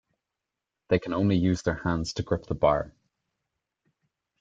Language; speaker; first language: English; native; English